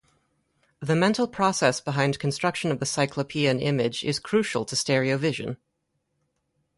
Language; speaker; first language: English; native; English